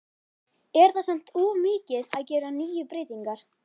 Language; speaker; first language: Icelandic; native; Icelandic